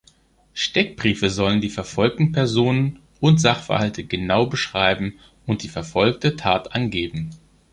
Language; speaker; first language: German; non-native, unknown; Greek